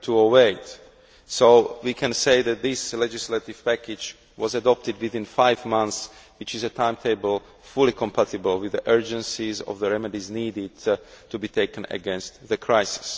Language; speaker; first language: English; non-native, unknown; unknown